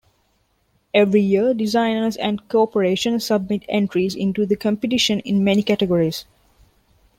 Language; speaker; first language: English; non-native, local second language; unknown